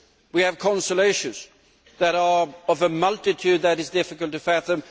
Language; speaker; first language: English; non-native, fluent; Swedish